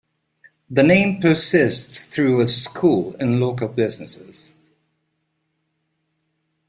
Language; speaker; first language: English; native; English